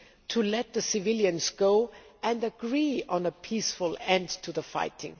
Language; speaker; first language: English; non-native, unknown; German